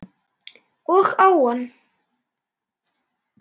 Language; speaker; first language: Icelandic; native; Icelandic